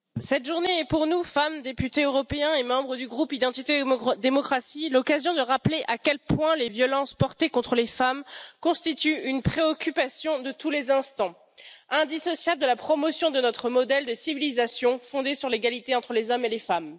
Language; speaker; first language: French; native; French